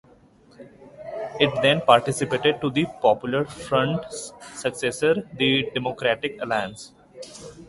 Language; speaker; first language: English; non-native, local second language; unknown